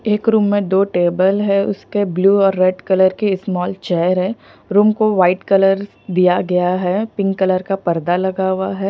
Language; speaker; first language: Hindi; non-native, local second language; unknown